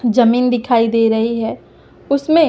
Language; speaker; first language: Hindi; native; Hindi